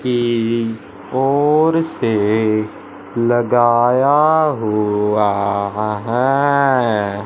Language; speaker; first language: Hindi; non-native, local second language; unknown